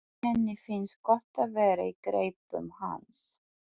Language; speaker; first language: Icelandic; non-native, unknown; Polish